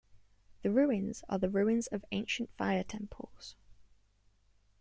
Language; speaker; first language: English; native; English